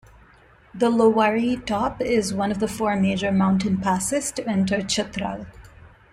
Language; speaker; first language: English; non-native, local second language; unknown